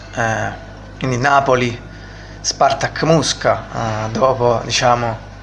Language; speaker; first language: Italian; native; Italian